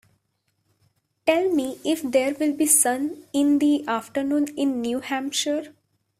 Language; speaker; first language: English; non-native, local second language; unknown